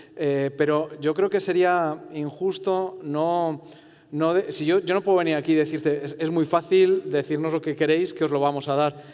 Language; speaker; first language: Spanish; non-native, related language; Italian